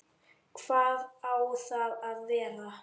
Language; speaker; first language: Icelandic; native; Icelandic